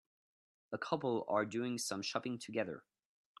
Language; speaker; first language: English; non-native, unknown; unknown